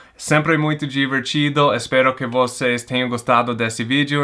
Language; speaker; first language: Portuguese; non-native, fluent; English